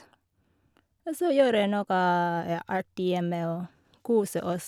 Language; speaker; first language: Norwegian; non-native, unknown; Filipino